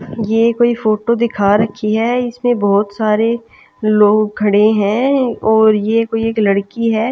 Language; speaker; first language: Hindi; non-native, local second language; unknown